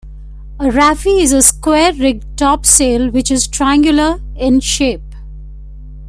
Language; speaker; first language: English; non-native, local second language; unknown